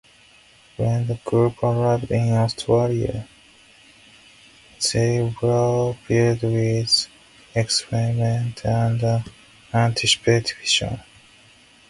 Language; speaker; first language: English; non-native, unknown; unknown